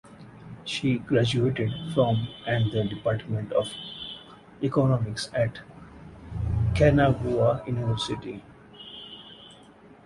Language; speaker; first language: English; non-native, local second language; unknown